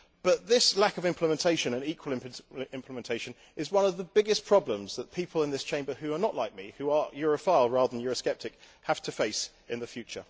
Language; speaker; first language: English; native; English